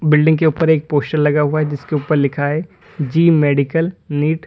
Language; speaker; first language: Hindi; native; Hindi